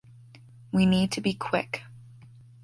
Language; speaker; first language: English; native; English